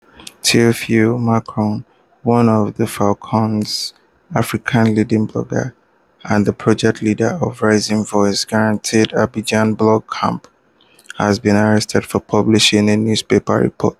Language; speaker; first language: English; non-native, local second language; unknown